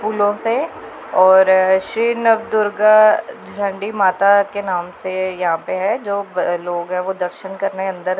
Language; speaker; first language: Hindi; non-native, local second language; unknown